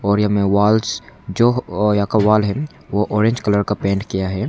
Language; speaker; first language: Hindi; non-native, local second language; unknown